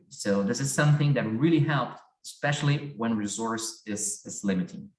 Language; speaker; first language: English; non-native, fluent; Portuguese